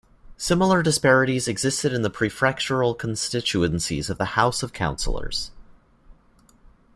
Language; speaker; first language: English; native; English